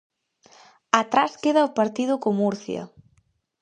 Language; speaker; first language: Galician; native; Galician